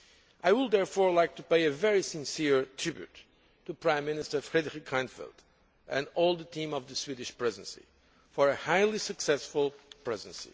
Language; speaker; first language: English; non-native, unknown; Portuguese